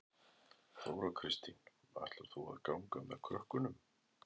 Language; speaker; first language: Icelandic; native; Icelandic